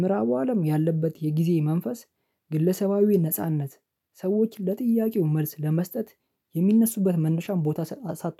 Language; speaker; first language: Amharic; non-native, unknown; Oromo